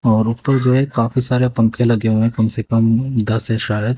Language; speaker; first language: Hindi; native; Hindi